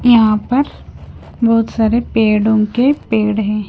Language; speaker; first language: Hindi; non-native, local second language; Punjabi